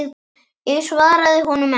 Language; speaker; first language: Icelandic; native; Icelandic